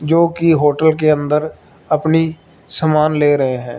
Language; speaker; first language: Hindi; non-native, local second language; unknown